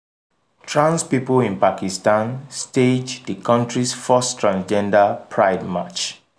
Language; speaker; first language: English; non-native, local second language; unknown